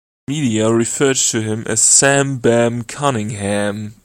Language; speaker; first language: English; non-native, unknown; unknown